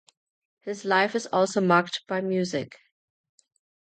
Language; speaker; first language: English; non-native, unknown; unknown